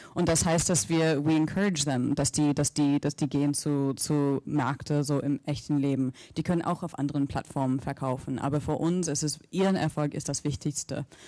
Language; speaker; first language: German; non-native, fluent; English